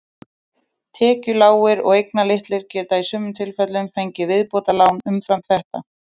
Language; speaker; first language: Icelandic; native; Icelandic